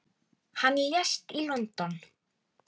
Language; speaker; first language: Icelandic; native; Icelandic